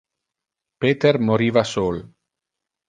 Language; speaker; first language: Interlingua; non-native, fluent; Italian